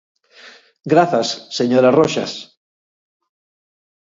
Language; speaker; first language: Galician; native; Galician